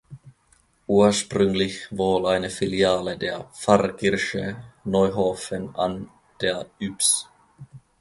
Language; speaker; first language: German; non-native, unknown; Finnish